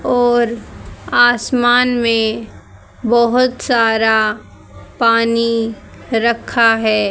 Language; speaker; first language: Hindi; native; Hindi